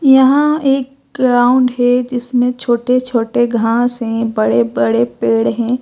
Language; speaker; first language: Hindi; non-native, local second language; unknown